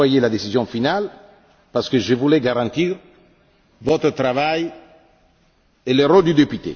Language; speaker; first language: French; non-native, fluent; Italian